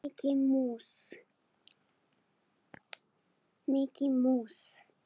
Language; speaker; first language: Icelandic; non-native, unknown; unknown